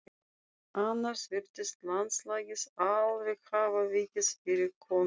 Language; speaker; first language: Icelandic; non-native, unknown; Russian